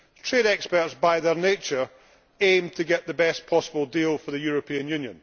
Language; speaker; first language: English; native; English